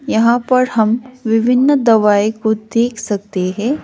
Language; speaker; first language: Hindi; non-native, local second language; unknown